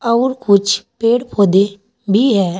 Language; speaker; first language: Hindi; native; Hindi